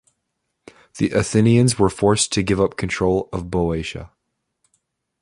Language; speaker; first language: English; native; English